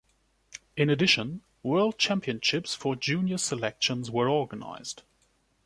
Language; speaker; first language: English; non-native, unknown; German